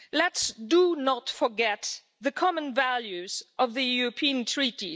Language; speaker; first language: English; non-native, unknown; Luxembourgish